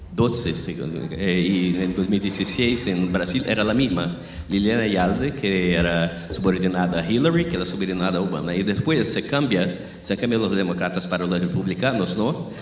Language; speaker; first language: Spanish; non-native, related language; Portuguese